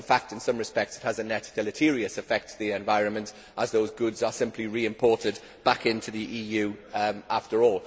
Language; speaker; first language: English; native; English